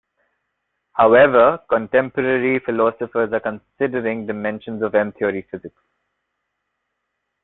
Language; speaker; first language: English; non-native, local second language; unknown